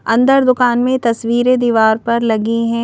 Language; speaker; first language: Hindi; native; Hindi